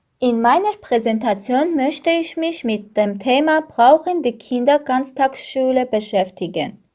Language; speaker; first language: German; non-native, learner; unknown